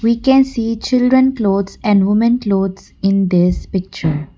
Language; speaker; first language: English; non-native, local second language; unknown